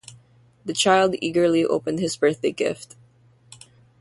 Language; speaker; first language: English; non-native, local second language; Filipino